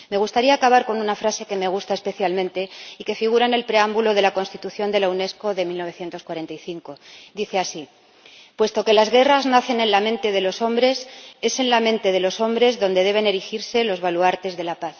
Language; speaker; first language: Spanish; native; Spanish